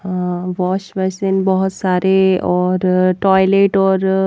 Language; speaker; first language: Hindi; native; Hindi